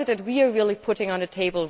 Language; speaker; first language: English; non-native, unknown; German